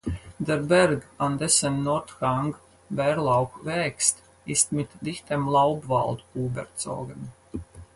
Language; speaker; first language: German; non-native, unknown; Latvian